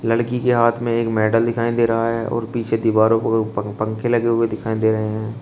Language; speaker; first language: Hindi; native; Hindi